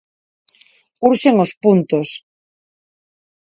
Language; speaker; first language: Galician; non-native, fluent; Spanish